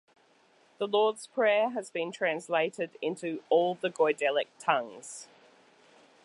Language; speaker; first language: English; native; English